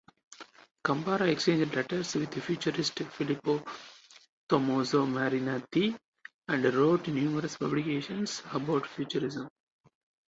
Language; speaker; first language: English; non-native, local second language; Tamil